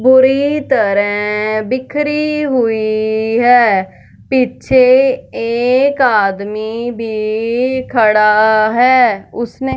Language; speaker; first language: Hindi; non-native, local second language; Punjabi